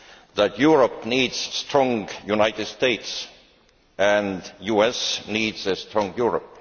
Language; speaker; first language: English; non-native, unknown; Estonian